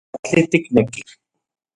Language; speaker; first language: Central Puebla Nahuatl; non-native, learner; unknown